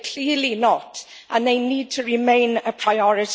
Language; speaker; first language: English; native; English